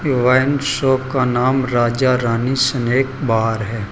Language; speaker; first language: Hindi; non-native, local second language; Gujarati